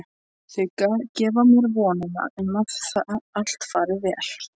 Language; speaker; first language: Icelandic; non-native, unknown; Polish